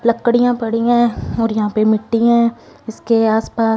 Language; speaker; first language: Hindi; non-native, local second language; Punjabi